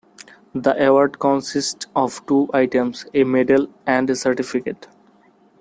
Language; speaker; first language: English; non-native, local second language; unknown